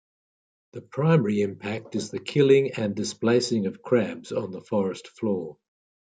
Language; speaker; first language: English; native; English